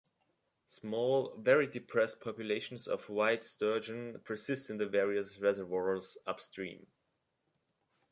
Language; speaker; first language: English; native; English